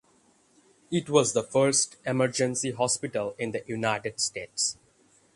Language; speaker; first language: English; non-native, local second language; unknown